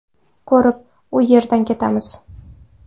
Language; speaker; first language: Uzbek; non-native, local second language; Kara-Kalpak